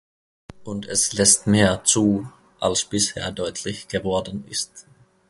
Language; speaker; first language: German; non-native, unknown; Finnish